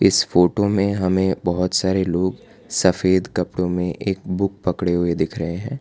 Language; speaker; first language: Hindi; non-native, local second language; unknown